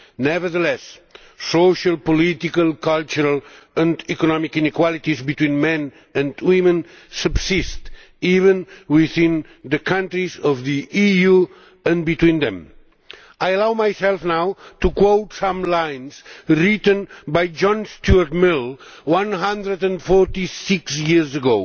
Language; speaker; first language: English; non-native, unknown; Catalan